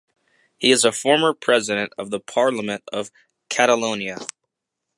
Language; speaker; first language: English; native; English